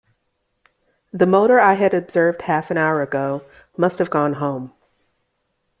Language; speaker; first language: English; native; English